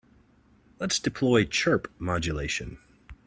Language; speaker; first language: English; native; English